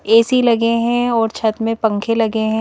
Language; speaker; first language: Hindi; native; Hindi